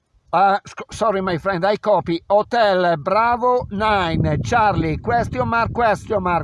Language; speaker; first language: English; non-native, learner; Italian